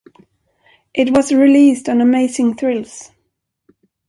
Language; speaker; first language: English; non-native, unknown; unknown